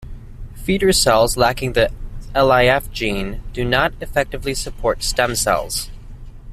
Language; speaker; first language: English; native; English